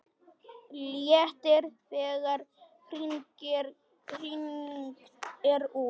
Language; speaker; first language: Icelandic; non-native, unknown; Polish